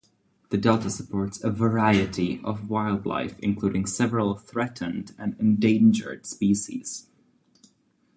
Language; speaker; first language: English; non-native, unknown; Czech